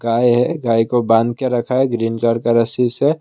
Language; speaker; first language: Hindi; non-native, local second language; Assamese